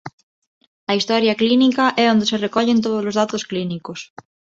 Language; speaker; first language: Galician; non-native, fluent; Spanish